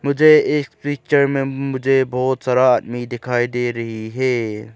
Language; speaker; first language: Hindi; non-native, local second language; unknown